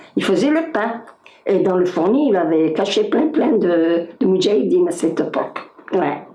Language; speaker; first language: French; non-native, local second language; Arabic